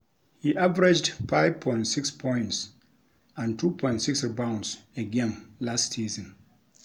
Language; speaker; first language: English; non-native, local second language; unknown